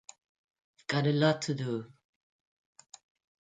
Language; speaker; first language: English; native; English